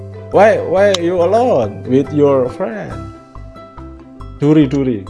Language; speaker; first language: English; non-native, learner; Indonesian